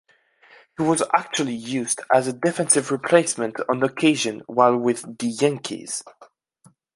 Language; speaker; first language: English; non-native, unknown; French